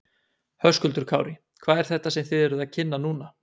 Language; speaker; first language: Icelandic; native; Icelandic